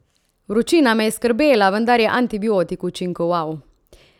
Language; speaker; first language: Slovenian; native; Slovenian